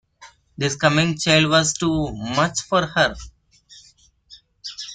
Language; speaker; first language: English; non-native, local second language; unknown